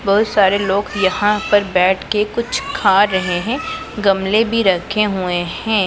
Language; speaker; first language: Hindi; non-native, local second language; Punjabi